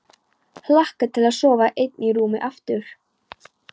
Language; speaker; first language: Icelandic; non-native, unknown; Polish